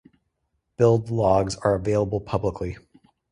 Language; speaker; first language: English; native; English